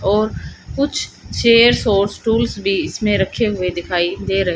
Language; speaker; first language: Hindi; native; Hindi